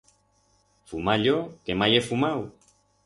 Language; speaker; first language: Aragonese; non-native, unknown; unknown